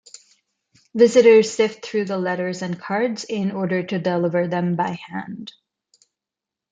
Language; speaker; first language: English; non-native, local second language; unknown